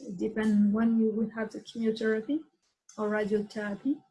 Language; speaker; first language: English; non-native, learner; French